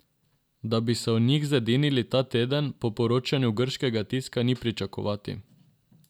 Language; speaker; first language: Slovenian; non-native, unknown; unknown